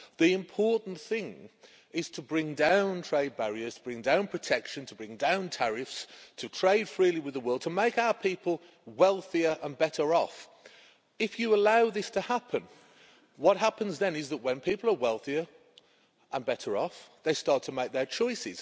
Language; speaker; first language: English; native; English